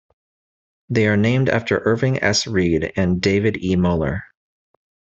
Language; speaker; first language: English; native; English